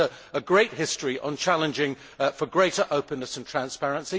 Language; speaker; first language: English; native; English